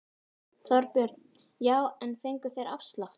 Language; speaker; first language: Icelandic; native; Icelandic